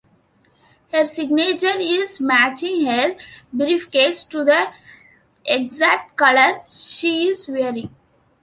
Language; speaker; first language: English; non-native, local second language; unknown